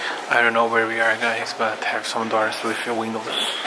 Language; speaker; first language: English; non-native, learner; Portuguese